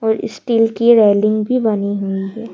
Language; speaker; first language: Hindi; native; Hindi